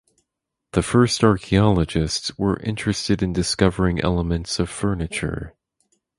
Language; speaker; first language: English; native; English